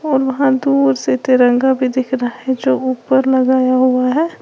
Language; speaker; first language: Hindi; native; Hindi